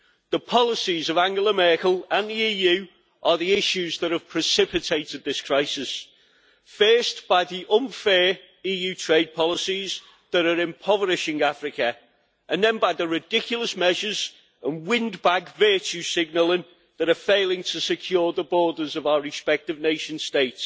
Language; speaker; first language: English; native; English